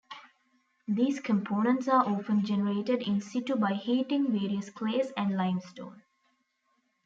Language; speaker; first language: English; non-native, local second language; Tamil